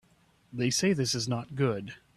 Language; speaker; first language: English; native; English